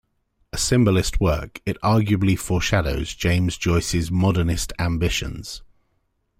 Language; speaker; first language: English; native; English